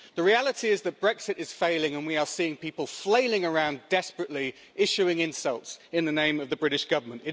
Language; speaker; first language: English; native; English